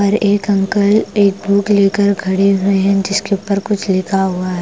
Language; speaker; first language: Hindi; non-native, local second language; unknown